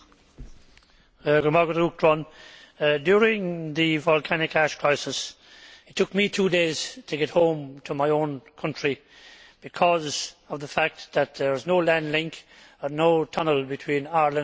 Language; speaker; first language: English; native; English